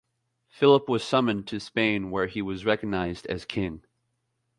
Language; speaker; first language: English; native; English